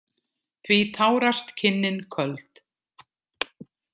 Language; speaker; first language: Icelandic; native; Icelandic